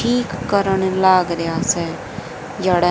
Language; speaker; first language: Hindi; native; Hindi